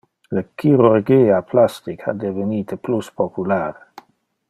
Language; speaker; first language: Interlingua; non-native, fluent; Dutch